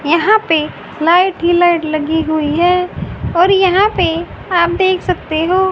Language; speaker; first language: Hindi; native; Hindi